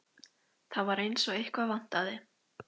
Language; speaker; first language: Icelandic; native; Icelandic